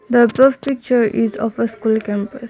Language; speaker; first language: English; non-native, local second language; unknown